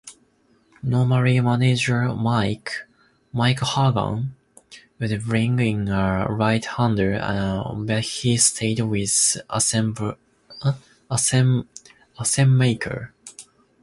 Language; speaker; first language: English; non-native, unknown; Japanese